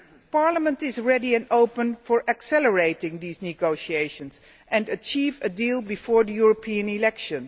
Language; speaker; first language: English; non-native, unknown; Dutch